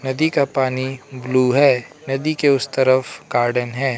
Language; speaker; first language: Hindi; non-native, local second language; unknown